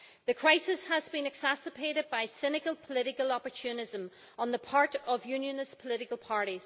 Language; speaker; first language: English; native; English